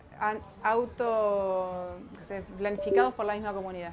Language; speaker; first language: Spanish; native; Spanish